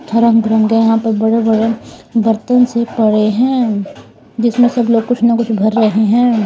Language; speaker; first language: Hindi; native; Hindi